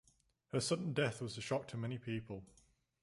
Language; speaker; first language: English; native; English